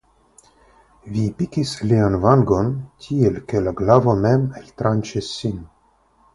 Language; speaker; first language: Esperanto; non-native, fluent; Russian